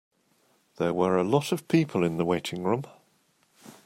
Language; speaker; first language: English; native; English